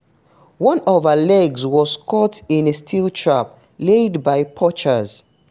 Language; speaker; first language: English; non-native, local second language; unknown